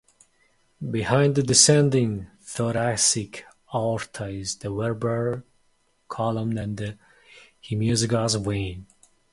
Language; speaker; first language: English; non-native, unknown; Mongolian